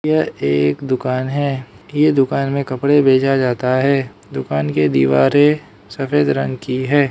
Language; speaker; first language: Hindi; non-native, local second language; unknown